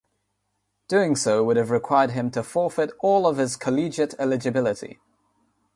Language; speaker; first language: English; non-native, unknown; Nepali